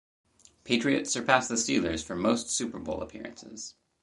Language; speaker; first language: English; native; English